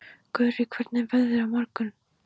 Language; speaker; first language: Icelandic; non-native, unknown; Polish